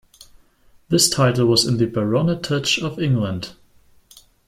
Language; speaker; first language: English; non-native, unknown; German